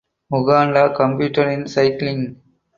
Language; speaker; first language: English; non-native, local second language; Tamil